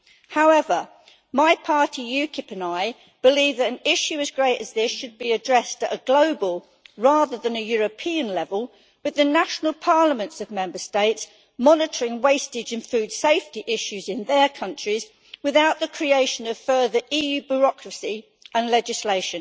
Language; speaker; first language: English; native; English